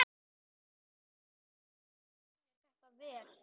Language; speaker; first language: Icelandic; native; Icelandic